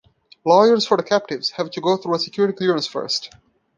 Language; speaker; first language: English; non-native, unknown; Portuguese